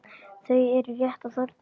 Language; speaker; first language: Icelandic; native; Icelandic